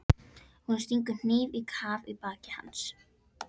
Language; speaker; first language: Icelandic; native; Icelandic